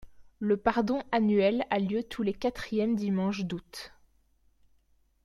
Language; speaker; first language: French; native; French